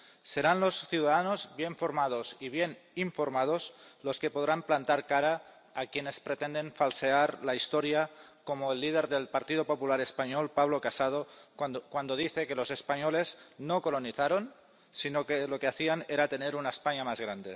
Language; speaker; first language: Spanish; non-native, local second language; Catalan